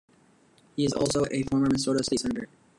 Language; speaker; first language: English; native; English